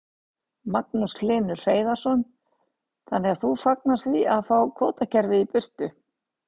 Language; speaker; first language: Icelandic; native; Icelandic